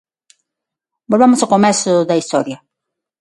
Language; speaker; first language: Galician; non-native, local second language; Spanish